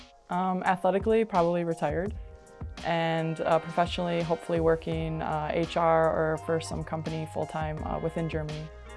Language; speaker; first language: English; native; English